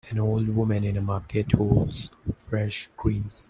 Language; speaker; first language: English; non-native, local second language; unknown